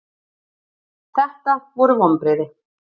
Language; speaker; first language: Icelandic; native; Icelandic